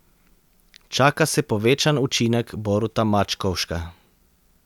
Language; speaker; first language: Slovenian; native; Slovenian